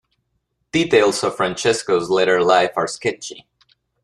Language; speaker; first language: English; non-native, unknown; Spanish